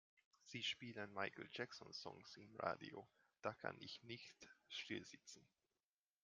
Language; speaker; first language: German; non-native, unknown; Hungarian